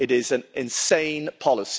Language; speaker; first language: English; native; English